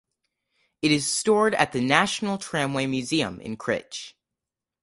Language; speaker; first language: English; native; English